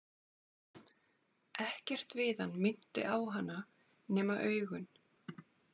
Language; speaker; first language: Icelandic; native; Icelandic